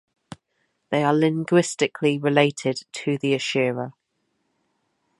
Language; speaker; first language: English; native; English